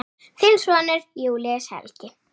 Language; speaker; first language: Icelandic; native; Icelandic